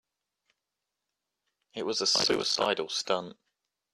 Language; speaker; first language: English; native; English